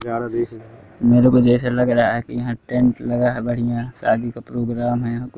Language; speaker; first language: Hindi; native; Hindi